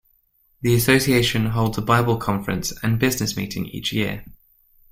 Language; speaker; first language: English; native; English